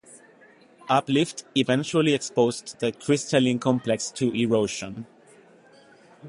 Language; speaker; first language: English; non-native, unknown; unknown